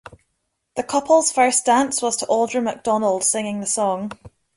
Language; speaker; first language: English; native; English